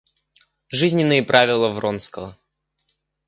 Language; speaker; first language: Russian; native; Russian